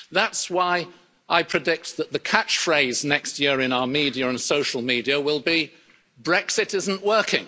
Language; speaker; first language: English; native; English